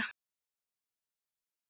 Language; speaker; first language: Icelandic; native; Icelandic